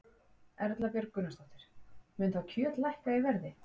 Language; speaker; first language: Icelandic; native; Icelandic